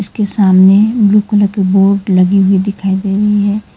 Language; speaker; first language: Hindi; non-native, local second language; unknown